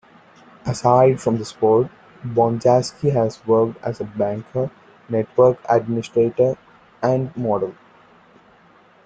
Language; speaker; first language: English; non-native, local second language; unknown